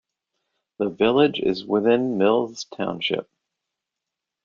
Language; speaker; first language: English; native; English